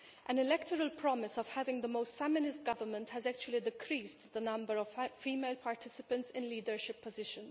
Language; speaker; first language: English; non-native, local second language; Maltese